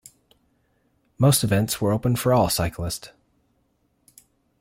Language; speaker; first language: English; native; English